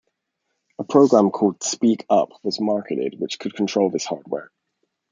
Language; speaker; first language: English; native; English